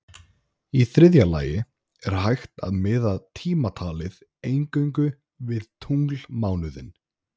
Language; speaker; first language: Icelandic; native; Icelandic